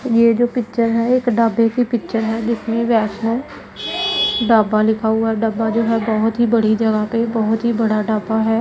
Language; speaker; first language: Hindi; non-native, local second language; Punjabi